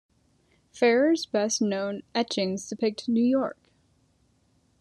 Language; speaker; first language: English; native; English